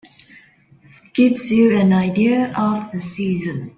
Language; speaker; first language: English; non-native, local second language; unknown